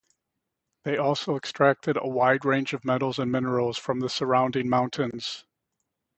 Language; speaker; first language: English; native; English